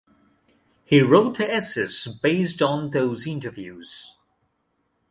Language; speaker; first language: English; non-native, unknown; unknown